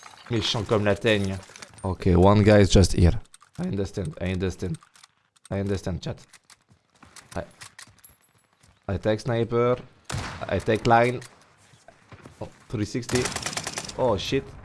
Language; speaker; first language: English; non-native, learner; French